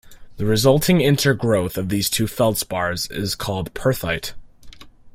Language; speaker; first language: English; native; English